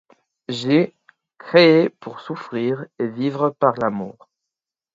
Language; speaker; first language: French; non-native, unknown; English